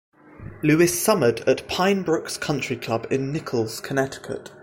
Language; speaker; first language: English; native; English